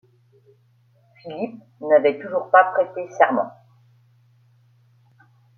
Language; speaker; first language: French; native; French